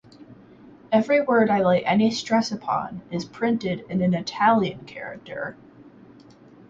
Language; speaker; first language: English; native; English